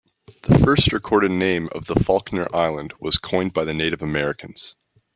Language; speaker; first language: English; native; English